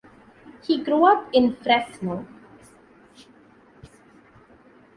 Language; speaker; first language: English; non-native, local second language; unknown